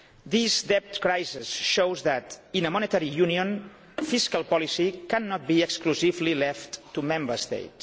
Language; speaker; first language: English; non-native, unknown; Catalan